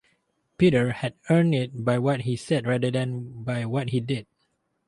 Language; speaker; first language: English; non-native, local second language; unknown